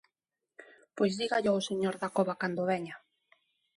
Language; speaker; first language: Galician; non-native, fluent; Spanish